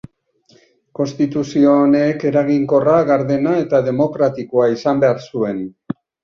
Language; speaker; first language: Basque; native; Basque